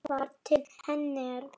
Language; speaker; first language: Icelandic; non-native, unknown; Polish